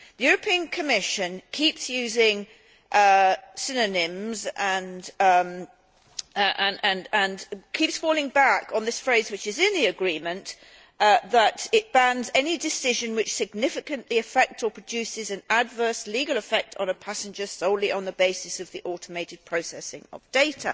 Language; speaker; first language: English; native; English